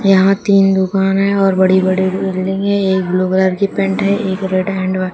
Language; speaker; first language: Hindi; native; Hindi